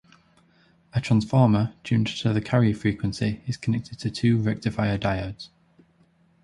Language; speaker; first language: English; native; English